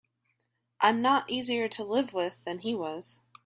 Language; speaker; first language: English; native; English